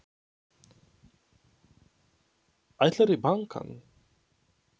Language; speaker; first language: Icelandic; non-native, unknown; Polish